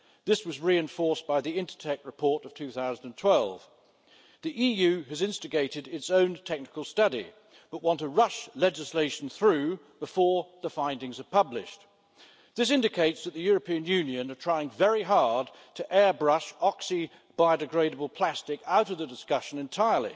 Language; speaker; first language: English; native; English